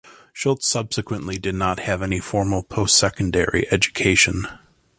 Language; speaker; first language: English; native; English